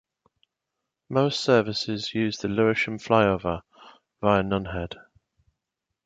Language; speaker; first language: English; native; English